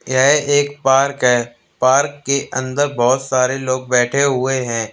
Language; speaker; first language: Hindi; native; Hindi